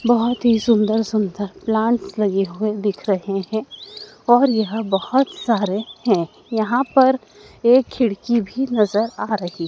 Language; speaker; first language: Hindi; native; Hindi